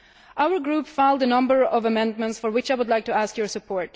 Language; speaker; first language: English; non-native, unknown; Swedish